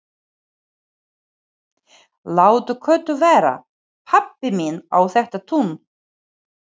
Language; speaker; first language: Icelandic; non-native, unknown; Ukrainian